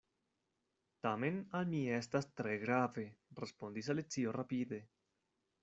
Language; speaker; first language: Esperanto; non-native, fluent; Spanish